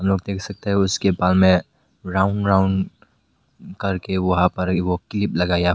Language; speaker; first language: Hindi; non-native, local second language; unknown